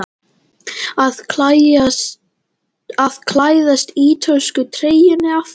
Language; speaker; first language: Icelandic; non-native, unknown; Latvian